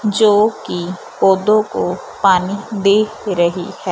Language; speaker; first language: Hindi; non-native, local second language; Punjabi